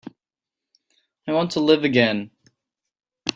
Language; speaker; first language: English; native; English